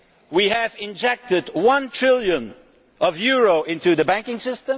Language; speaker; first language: English; non-native, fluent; Dutch